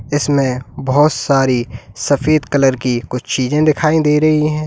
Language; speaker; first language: Hindi; native; Hindi